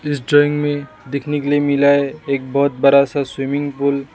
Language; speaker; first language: Hindi; non-native, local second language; Assamese